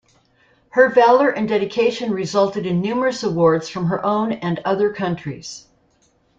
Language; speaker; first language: English; native; English